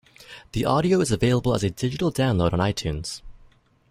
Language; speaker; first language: English; native; English